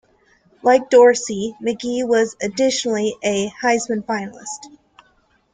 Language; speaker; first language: English; native; English